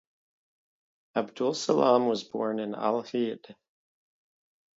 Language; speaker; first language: English; native; English